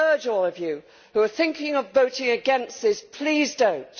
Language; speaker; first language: English; native; English